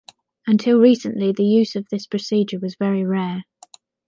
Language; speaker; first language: English; native; English